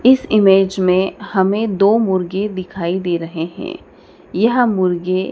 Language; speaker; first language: Hindi; native; Hindi